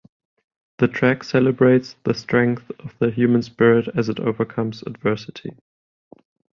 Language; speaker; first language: English; non-native, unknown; German